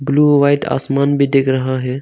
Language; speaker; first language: Hindi; non-native, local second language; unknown